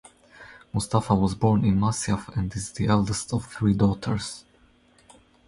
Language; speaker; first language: English; non-native, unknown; Croatian